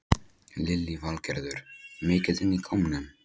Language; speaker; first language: Icelandic; non-native, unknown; Polish